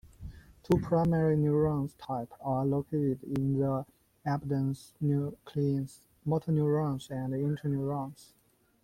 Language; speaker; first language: English; non-native, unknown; Chinese